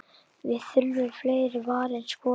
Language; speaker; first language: Icelandic; native; Icelandic